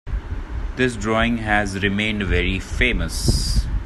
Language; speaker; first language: English; non-native, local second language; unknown